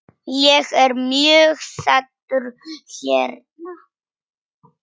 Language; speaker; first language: Icelandic; non-native, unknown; Polish